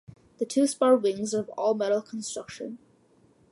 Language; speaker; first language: English; early bilingual, other home language; Malayalam